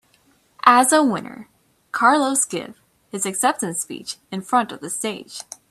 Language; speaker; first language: English; native; English